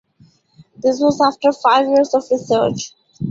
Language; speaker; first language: English; non-native, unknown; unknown